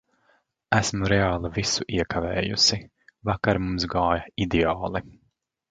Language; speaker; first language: Latvian; native; Latvian